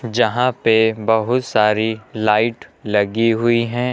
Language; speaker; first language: Hindi; native; Hindi